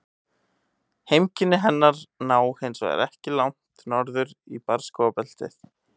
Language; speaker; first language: Icelandic; native; Icelandic